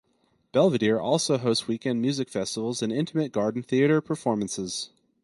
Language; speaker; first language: English; native; English